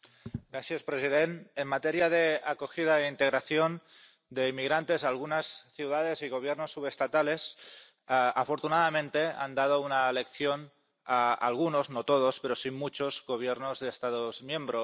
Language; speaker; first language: Spanish; non-native, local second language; Catalan